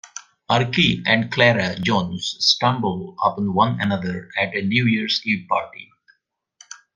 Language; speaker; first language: English; non-native, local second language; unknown